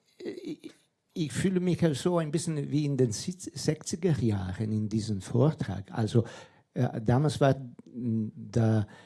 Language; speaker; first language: German; non-native, fluent; Italian